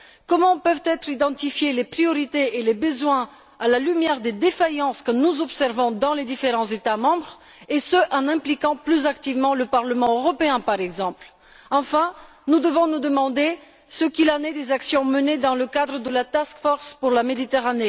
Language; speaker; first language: French; non-native, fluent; Bulgarian